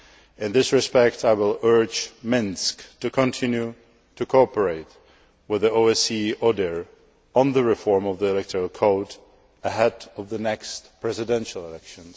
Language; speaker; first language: English; non-native, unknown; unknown